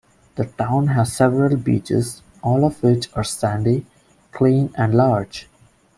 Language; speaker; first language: English; non-native, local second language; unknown